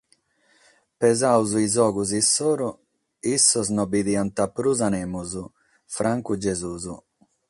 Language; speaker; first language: Sardinian; non-native, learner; Catalan